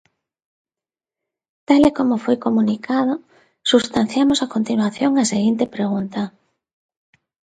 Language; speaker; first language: Galician; non-native, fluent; Spanish